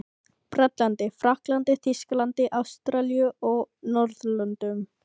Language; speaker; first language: Icelandic; non-native, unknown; Filipino